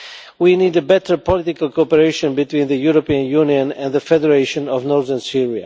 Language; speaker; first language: English; non-native, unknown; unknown